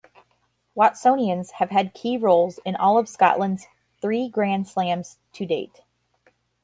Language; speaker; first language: English; native; English